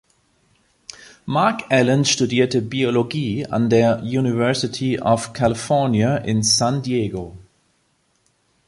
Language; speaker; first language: German; native; German